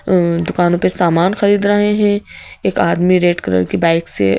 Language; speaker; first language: Hindi; native; Hindi